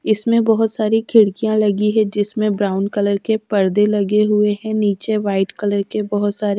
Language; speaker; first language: Hindi; native; Hindi